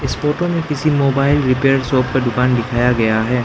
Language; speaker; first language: Hindi; non-native, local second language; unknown